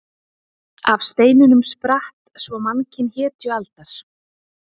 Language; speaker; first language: Icelandic; native; Icelandic